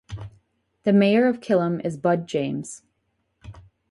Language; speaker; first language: English; native; English